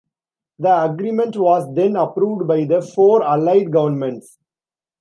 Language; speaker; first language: English; non-native, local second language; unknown